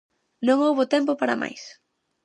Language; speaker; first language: Galician; native; Galician